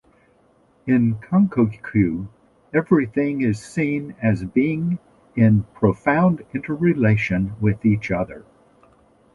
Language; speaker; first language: English; native; English